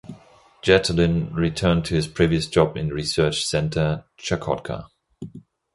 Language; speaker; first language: English; non-native, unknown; German